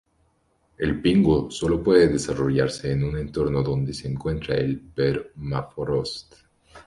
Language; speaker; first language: Spanish; native; Spanish